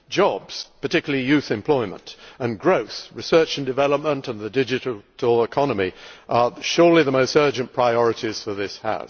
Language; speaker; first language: English; native; English